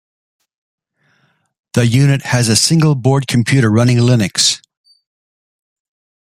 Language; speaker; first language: English; native; English